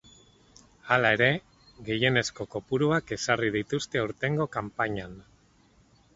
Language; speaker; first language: Basque; non-native, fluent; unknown